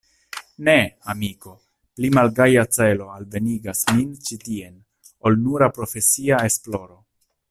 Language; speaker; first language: Esperanto; non-native, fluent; Italian